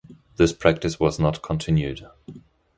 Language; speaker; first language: English; non-native, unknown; German